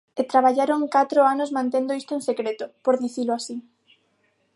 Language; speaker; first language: Galician; non-native, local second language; Spanish